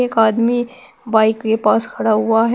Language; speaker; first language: Hindi; native; Hindi